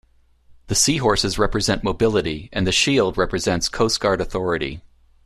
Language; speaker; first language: English; native; English